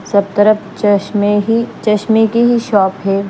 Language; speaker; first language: Hindi; non-native, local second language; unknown